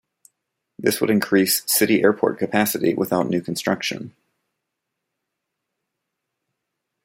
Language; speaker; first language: English; native; English